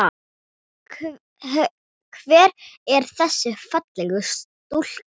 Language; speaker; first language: Icelandic; non-native, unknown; Thai